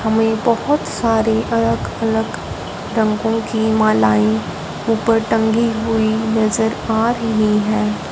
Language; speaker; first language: Hindi; non-native, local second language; Punjabi